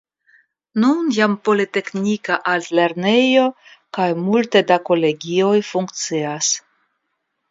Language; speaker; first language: Esperanto; non-native, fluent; Russian